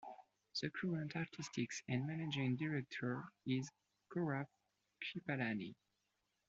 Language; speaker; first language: English; non-native, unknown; French